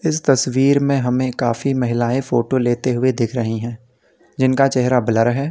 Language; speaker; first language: Hindi; native; Hindi